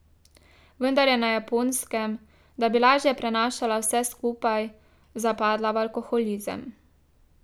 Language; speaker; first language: Slovenian; native; Slovenian